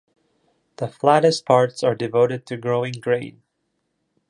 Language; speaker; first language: English; non-native, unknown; Japanese